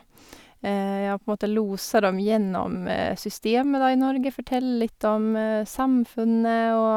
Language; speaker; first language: Norwegian; non-native, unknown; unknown